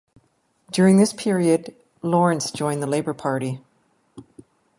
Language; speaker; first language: English; native; English